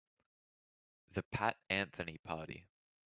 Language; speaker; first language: English; native; English